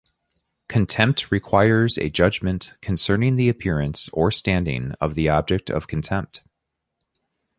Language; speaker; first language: English; native; English